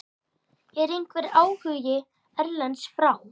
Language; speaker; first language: Icelandic; native; Icelandic